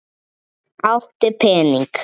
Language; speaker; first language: Icelandic; native; Icelandic